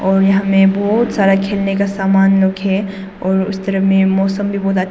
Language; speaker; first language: Hindi; non-native, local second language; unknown